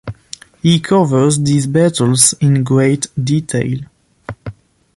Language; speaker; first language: English; non-native, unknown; French